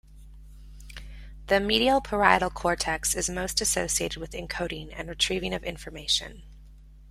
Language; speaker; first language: English; native; English